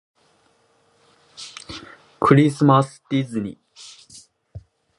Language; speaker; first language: Japanese; non-native, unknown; Chinese